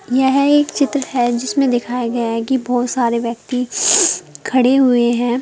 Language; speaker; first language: Hindi; native; Hindi